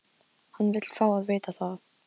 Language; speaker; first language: Icelandic; non-native, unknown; Polish